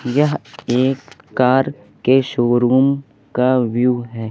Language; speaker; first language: Hindi; native; Hindi